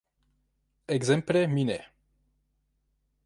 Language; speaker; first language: Esperanto; non-native, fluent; French